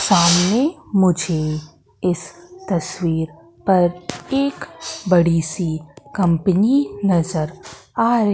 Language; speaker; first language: Hindi; native; Hindi